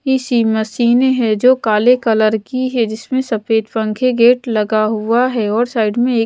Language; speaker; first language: Hindi; non-native, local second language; Punjabi